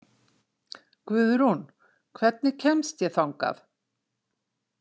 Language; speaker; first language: Icelandic; native; Icelandic